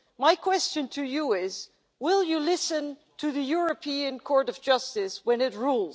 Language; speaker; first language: English; non-native, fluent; Dutch